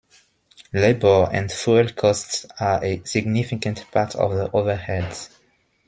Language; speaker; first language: English; non-native, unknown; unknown